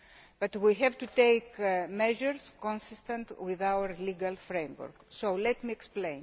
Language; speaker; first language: English; native; English